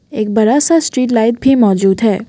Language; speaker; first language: Hindi; non-native, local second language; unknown